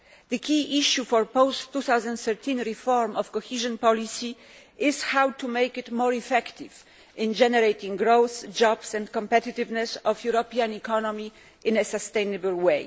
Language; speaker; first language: English; non-native, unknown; Polish